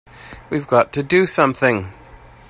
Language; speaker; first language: English; native; English